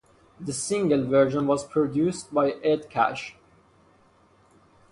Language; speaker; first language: English; non-native, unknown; Persian